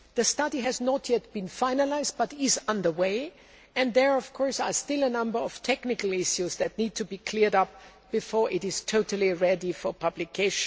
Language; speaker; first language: English; non-native, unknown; German